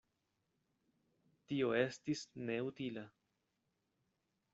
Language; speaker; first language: Esperanto; non-native, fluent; Spanish